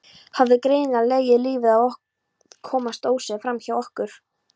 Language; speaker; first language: Icelandic; non-native, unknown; Polish